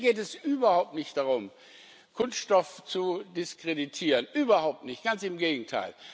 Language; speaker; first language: German; non-native, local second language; Luxembourgish